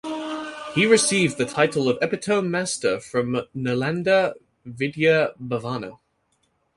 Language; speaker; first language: English; native; English